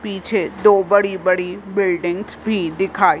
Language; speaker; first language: Hindi; native; Hindi